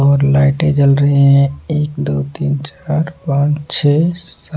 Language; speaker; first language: Hindi; non-native, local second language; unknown